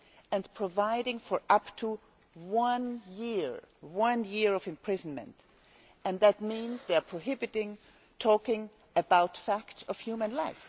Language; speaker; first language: English; non-native, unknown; German